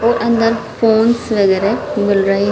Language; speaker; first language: Hindi; native; Hindi